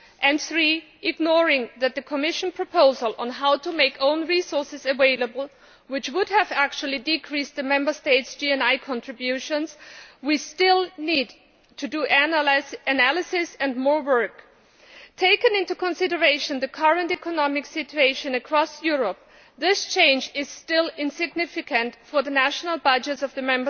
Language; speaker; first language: English; non-native, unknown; Greek